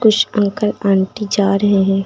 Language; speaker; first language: Hindi; native; Hindi